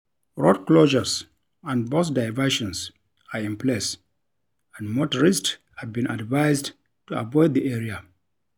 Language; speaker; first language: English; non-native, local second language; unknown